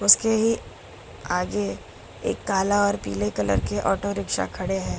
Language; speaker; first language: Hindi; non-native, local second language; Gujarati